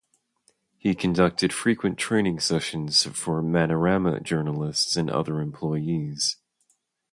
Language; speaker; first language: English; native; English